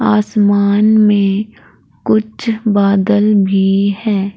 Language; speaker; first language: Hindi; native; Hindi